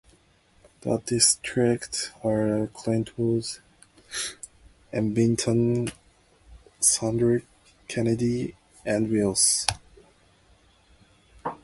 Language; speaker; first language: English; non-native, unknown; Japanese